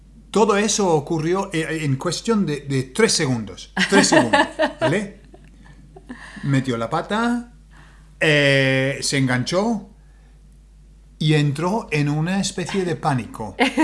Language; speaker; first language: Spanish; non-native, fluent; English